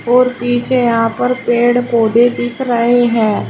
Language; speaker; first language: Hindi; native; Hindi